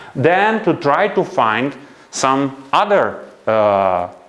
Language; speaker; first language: English; non-native, fluent; Romanian